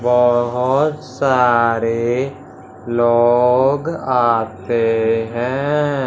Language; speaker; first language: Hindi; non-native, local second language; Punjabi